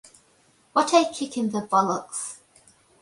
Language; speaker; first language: English; native; English